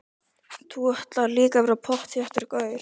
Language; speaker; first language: Icelandic; native; Icelandic